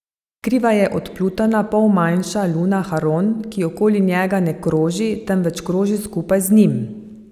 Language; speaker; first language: Slovenian; native; Slovenian